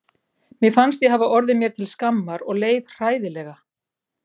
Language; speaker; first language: Icelandic; native; Icelandic